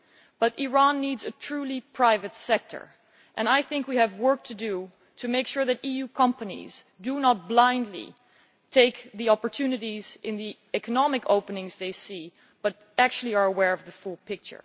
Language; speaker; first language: English; non-native, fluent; Dutch